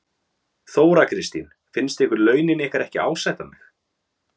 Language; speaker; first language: Icelandic; native; Icelandic